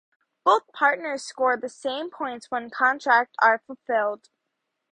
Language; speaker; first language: English; native; English